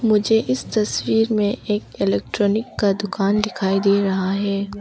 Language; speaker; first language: Hindi; early bilingual, other home language; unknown